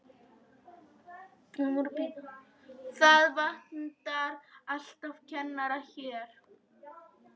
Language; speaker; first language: Icelandic; non-native, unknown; Polish